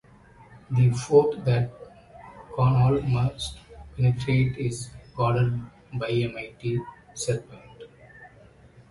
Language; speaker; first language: English; non-native, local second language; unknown